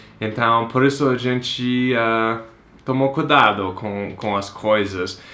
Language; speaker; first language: Portuguese; non-native, fluent; English